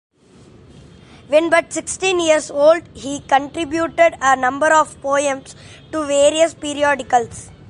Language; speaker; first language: English; non-native, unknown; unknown